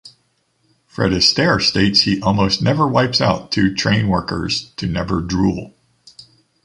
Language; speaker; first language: English; native; English